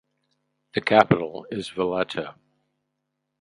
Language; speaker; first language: English; native; English